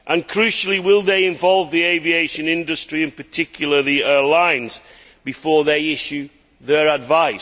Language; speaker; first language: English; native; English